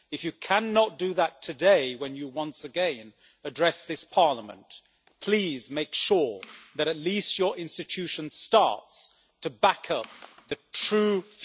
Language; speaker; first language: English; native; English